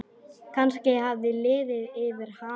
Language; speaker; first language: Icelandic; non-native, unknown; Polish